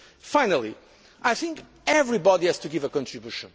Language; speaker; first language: English; non-native, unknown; Portuguese